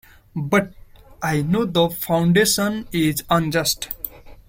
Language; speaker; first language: English; non-native, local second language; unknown